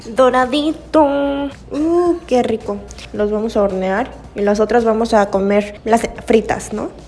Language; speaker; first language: Spanish; early bilingual, other home language; Korean